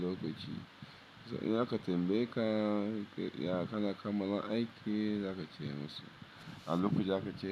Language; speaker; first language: Hausa; non-native, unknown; Yoruba